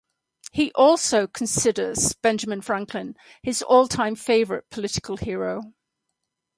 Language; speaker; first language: English; native; English